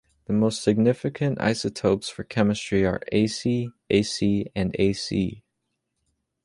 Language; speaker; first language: English; native; English